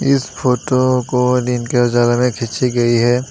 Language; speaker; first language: Hindi; non-native, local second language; Assamese